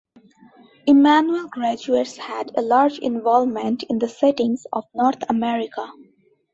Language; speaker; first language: English; non-native, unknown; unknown